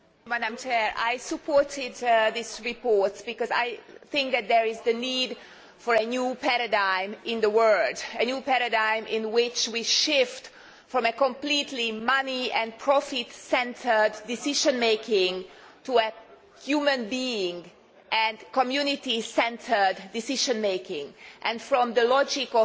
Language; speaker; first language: English; non-native, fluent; Hungarian